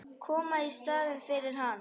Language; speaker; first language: Icelandic; native; Icelandic